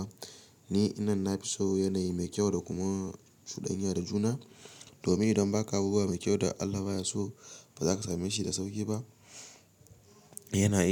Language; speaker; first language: Hausa; native; Hausa